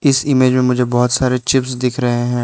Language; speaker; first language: Hindi; non-native, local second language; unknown